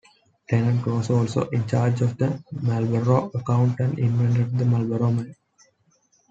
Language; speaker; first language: English; non-native, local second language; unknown